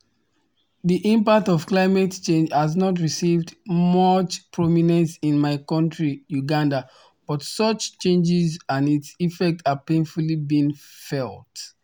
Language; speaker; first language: English; non-native, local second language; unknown